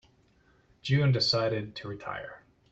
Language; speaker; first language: English; native; English